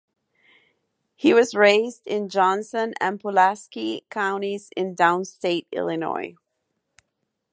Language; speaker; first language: English; non-native, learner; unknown